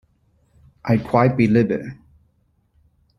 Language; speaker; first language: English; non-native, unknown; Chinese